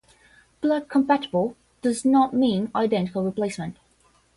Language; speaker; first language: English; non-native, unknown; Portuguese